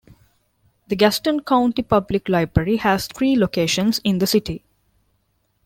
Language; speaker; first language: English; non-native, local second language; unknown